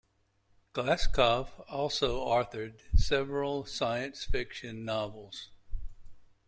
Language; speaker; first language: English; native; English